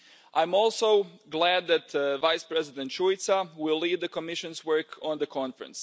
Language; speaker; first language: English; non-native, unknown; Croatian